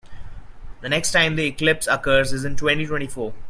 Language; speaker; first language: English; non-native, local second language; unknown